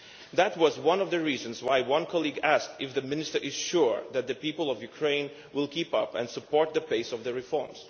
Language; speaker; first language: English; non-native, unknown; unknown